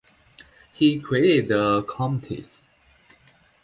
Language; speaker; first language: English; non-native, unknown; Chinese